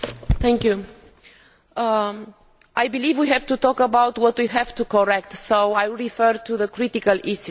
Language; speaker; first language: English; non-native, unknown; Romanian